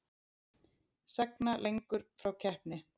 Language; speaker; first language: Icelandic; native; Icelandic